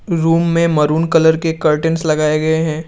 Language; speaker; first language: Hindi; non-native, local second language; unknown